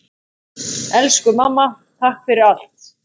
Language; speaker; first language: Icelandic; native; Icelandic